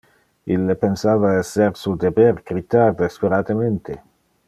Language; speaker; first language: Interlingua; non-native, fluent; Dutch